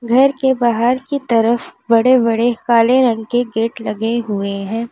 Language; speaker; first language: Hindi; native; Hindi